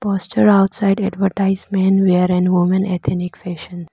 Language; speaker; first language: English; non-native, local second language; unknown